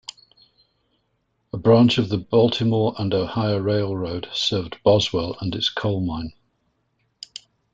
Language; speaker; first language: English; native; English